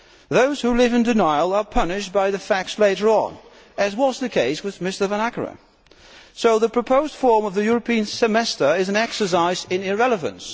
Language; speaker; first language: English; non-native, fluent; Dutch